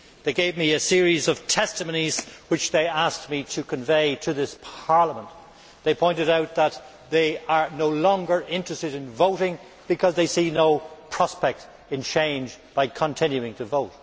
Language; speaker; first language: English; native; English